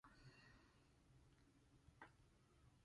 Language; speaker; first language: English; non-native, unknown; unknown